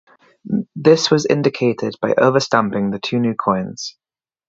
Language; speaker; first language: English; native; English